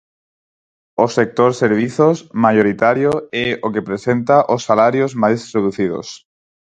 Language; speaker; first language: Galician; non-native, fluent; Spanish